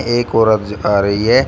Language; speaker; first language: Hindi; native; Hindi